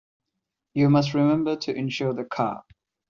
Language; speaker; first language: English; non-native, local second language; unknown